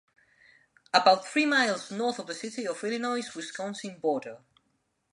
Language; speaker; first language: English; non-native, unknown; Spanish